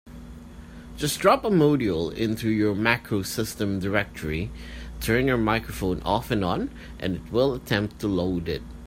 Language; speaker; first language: English; non-native, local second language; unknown